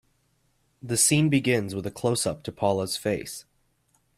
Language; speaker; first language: English; native; English